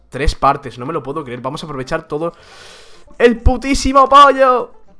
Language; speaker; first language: Spanish; native; Spanish